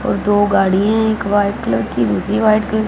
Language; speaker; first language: Hindi; non-native, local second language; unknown